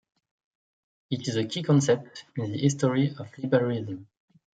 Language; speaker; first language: English; non-native, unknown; French